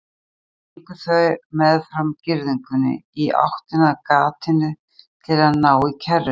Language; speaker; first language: Icelandic; native; Icelandic